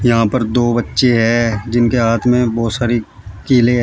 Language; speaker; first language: Hindi; native; Hindi